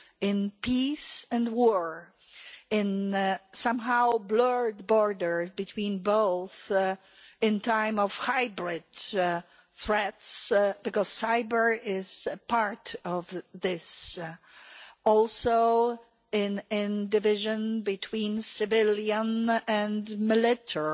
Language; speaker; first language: English; non-native, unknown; Polish